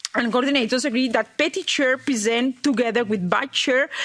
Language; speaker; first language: English; non-native, fluent; Catalan